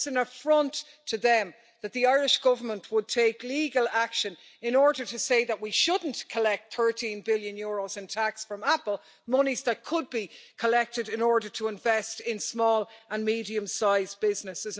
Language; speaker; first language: English; native; English